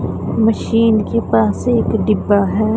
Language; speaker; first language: Hindi; non-native, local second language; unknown